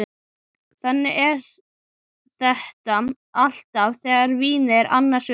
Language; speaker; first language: Icelandic; native; Icelandic